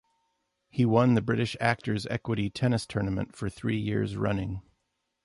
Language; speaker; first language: English; native; English